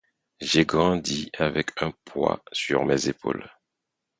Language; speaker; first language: French; non-native, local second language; Haitian Creole